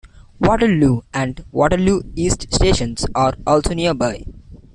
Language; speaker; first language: English; non-native, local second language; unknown